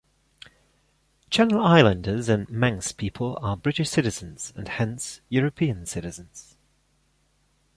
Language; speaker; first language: English; non-native, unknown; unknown